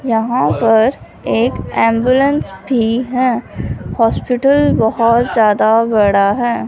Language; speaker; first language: Hindi; non-native, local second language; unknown